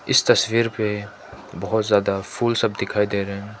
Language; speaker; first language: Hindi; non-native, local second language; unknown